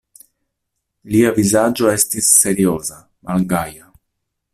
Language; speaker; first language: Esperanto; non-native, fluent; Italian